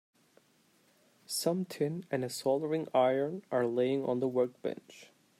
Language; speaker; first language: English; non-native, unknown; Turkish